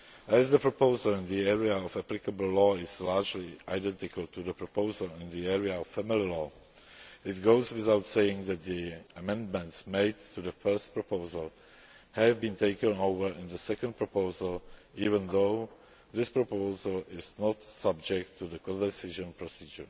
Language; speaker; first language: English; non-native, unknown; Czech